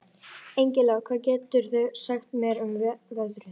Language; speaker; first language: Icelandic; native; Icelandic